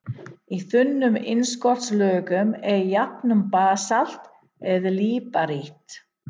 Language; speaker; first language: Icelandic; non-native, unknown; English